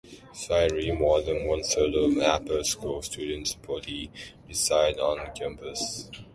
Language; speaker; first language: English; non-native, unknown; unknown